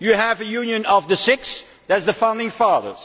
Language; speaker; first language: English; non-native, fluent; Dutch